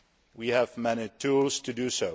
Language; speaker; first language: English; non-native, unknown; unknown